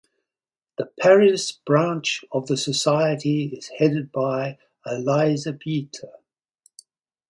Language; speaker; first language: English; native; English